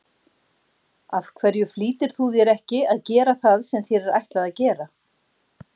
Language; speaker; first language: Icelandic; native; Icelandic